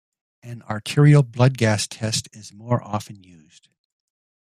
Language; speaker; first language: English; native; English